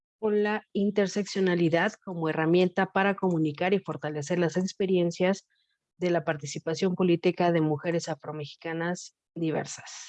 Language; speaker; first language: Spanish; native; Spanish